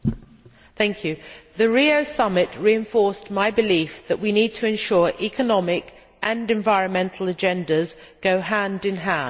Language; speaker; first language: English; native; English